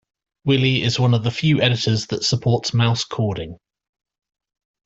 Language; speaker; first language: English; native; English